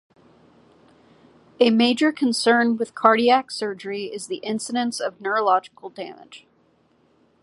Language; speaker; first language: English; native; English